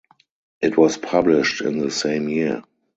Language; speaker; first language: English; non-native, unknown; German